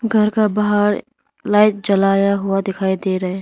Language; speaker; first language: Hindi; non-native, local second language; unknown